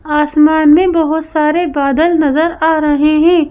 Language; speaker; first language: Hindi; native; Hindi